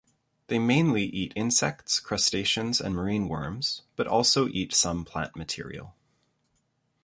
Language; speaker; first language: English; native; English